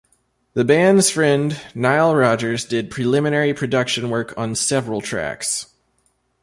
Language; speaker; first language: English; native; English